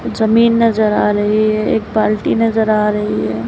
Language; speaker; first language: Hindi; native; Hindi